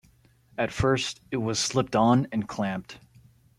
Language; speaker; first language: English; native; English